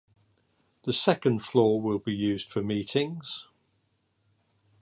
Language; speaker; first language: English; native; English